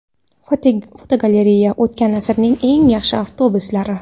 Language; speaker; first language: Uzbek; non-native, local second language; Kara-Kalpak